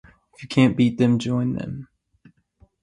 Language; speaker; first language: English; native; English